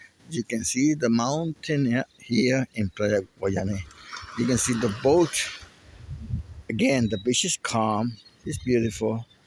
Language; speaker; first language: English; non-native, learner; Spanish